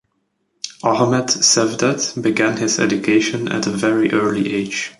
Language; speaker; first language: English; native; English